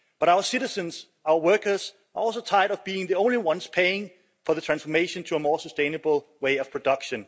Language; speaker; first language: English; non-native, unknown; Danish